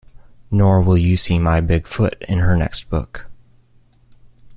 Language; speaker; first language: English; native; English